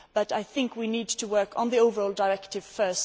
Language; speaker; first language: English; native; English